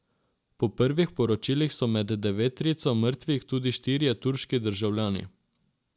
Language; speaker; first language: Slovenian; non-native, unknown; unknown